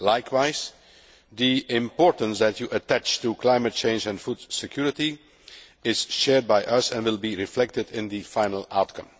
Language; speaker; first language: English; non-native, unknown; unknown